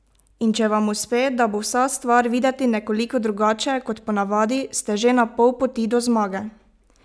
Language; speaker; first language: Slovenian; native; Slovenian